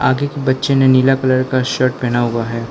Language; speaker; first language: Hindi; non-native, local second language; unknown